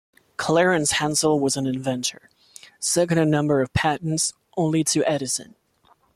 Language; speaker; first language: English; non-native, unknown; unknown